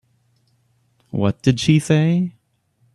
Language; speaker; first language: English; native; English